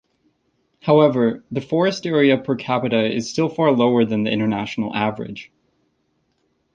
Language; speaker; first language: English; native; English